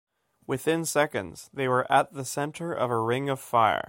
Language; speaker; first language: English; native; English